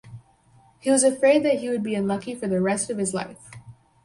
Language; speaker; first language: English; native; English